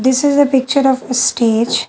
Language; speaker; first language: English; non-native, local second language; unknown